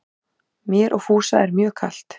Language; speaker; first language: Icelandic; native; Icelandic